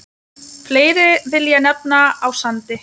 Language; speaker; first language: Icelandic; non-native, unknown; Lithuanian